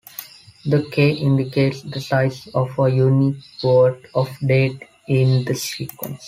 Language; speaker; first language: English; non-native, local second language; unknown